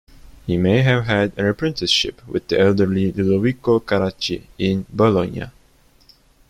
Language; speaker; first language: English; non-native, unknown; Turkish